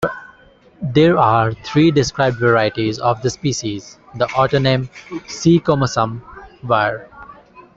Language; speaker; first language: English; non-native, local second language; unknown